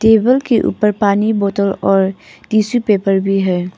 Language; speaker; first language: Hindi; non-native, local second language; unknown